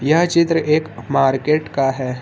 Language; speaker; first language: Hindi; native; Hindi